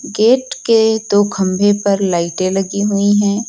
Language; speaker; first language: Hindi; native; Hindi